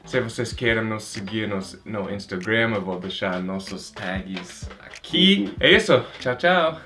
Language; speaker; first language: Portuguese; non-native, learner; English